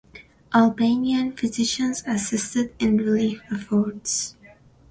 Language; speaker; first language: English; non-native, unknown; Persian